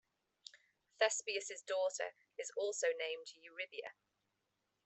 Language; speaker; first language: English; native; English